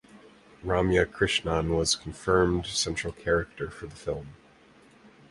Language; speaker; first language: English; native; English